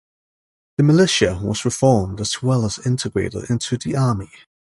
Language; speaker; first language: English; native; English